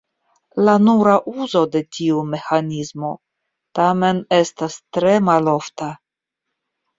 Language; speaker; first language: Esperanto; non-native, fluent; Russian